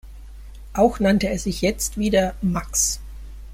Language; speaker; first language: German; native; German